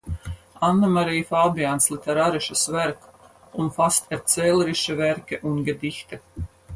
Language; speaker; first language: German; non-native, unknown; Latvian